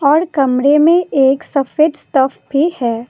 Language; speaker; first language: Hindi; non-native, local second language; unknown